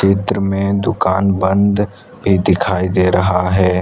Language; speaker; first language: Hindi; non-native, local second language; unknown